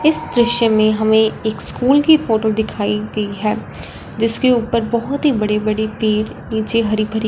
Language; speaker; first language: Hindi; non-native, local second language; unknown